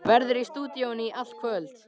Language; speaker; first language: Icelandic; native; Icelandic